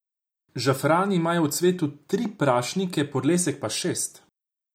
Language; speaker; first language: Slovenian; non-native, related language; Croatian